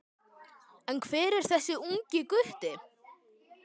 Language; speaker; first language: Icelandic; native; Icelandic